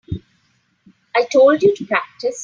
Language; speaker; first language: English; non-native, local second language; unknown